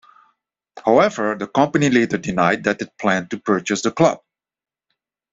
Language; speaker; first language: English; non-native, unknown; Dutch